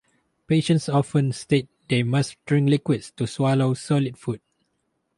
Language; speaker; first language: English; non-native, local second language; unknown